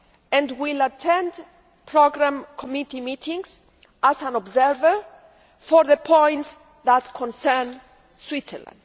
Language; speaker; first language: English; non-native, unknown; Greek